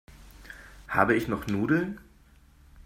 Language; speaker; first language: German; native; German